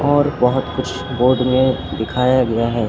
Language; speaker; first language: Hindi; native; Hindi